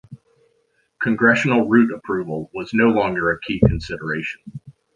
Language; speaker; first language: English; native; English